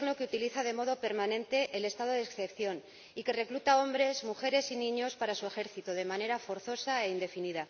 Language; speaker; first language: Spanish; native; Spanish